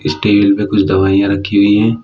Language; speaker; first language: Hindi; native; Hindi